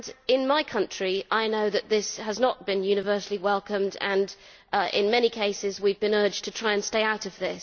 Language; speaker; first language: English; native; English